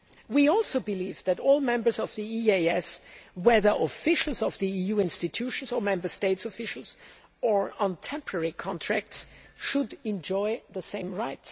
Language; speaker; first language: English; non-native, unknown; German